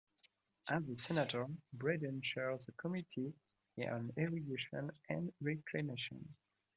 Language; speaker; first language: English; non-native, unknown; French